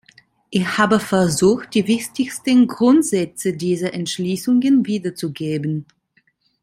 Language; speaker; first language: German; non-native, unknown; Italian